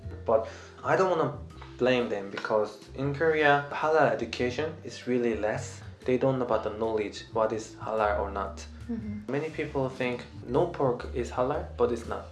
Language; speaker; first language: English; non-native, learner; Korean